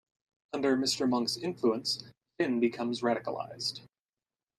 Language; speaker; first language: English; native; English